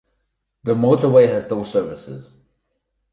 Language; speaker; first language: English; non-native, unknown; German